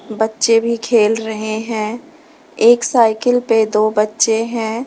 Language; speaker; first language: Hindi; native; Hindi